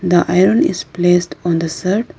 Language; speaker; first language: English; non-native, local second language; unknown